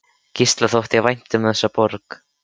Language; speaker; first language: Icelandic; native; Icelandic